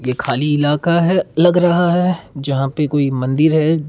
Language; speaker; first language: Hindi; non-native, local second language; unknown